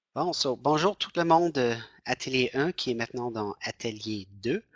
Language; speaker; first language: French; non-native, fluent; English